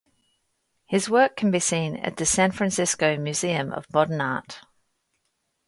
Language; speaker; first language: English; native; English